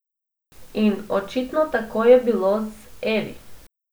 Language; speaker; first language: Slovenian; non-native, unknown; Macedonian